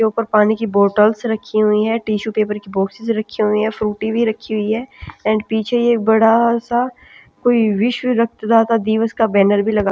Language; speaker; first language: Hindi; non-native, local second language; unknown